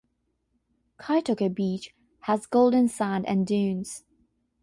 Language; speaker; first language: English; non-native, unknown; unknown